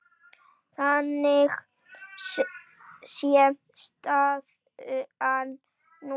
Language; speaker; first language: Icelandic; native; Icelandic